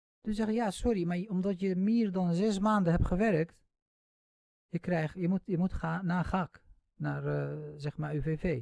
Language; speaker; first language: Dutch; non-native, fluent; Central Kurdish